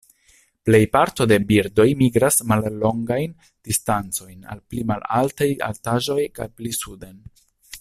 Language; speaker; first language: Esperanto; non-native, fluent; Italian